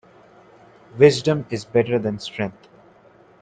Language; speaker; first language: English; non-native, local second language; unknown